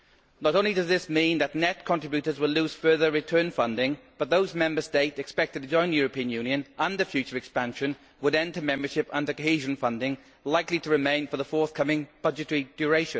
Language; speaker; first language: English; native; English